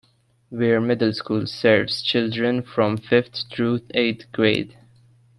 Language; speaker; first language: English; non-native, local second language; Maltese